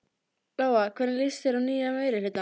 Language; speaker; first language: Icelandic; native; Icelandic